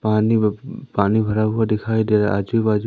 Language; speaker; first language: Hindi; native; Hindi